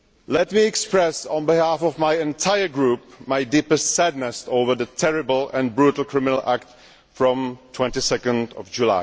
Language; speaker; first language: English; non-native, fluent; Czech